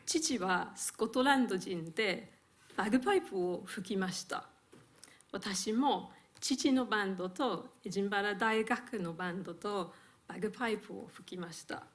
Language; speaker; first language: Japanese; non-native, fluent; English